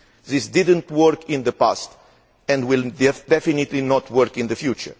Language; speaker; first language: English; non-native, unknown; Romanian